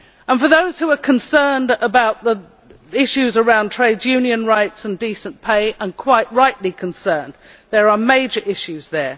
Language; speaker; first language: English; native; English